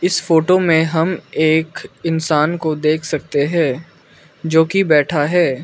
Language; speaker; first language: Hindi; non-native, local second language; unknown